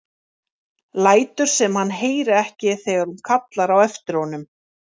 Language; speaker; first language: Icelandic; native; Icelandic